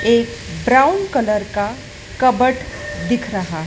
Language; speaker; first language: Hindi; native; Hindi